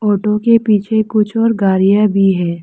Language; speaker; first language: Hindi; non-native, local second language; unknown